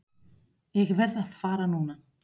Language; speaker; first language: Icelandic; non-native, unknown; Spanish